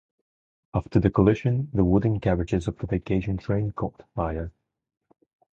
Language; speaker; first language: English; non-native, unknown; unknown